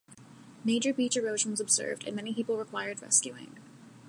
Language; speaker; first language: English; native; English